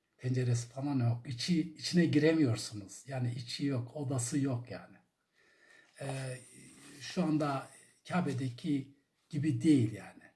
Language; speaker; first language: Turkish; non-native, local second language; Zaza